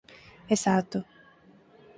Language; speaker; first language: Galician; native; Galician